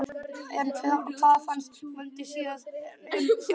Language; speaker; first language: Icelandic; native; Icelandic